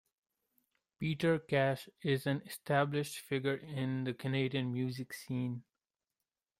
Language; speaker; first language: English; non-native, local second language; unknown